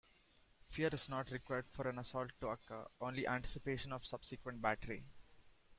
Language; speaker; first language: English; non-native, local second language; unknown